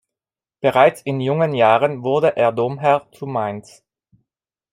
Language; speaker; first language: German; non-native, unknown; Italian